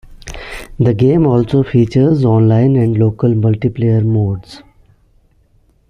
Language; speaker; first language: English; non-native, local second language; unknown